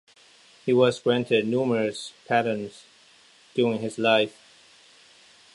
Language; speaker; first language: English; non-native, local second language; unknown